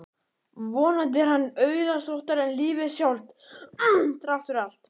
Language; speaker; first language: Icelandic; native; Icelandic